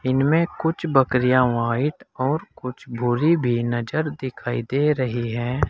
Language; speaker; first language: Hindi; native; Hindi